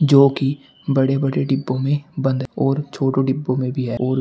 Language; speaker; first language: Hindi; native; Hindi